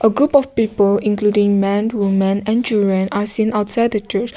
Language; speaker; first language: English; non-native, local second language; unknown